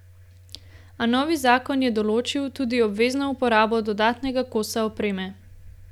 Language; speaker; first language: Slovenian; native; Slovenian